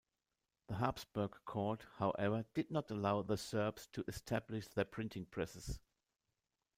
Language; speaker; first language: English; non-native, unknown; German